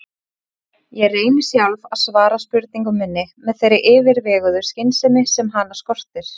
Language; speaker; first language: Icelandic; native; Icelandic